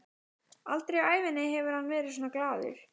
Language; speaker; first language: Icelandic; native; Icelandic